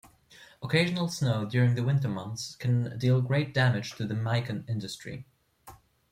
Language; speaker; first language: English; non-native, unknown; German